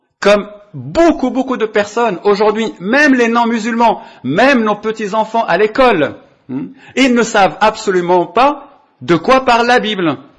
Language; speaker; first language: French; non-native, local second language; Arabic